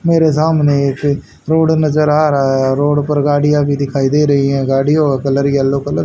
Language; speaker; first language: Hindi; native; Hindi